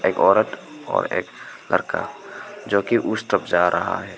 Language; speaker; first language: Hindi; non-native, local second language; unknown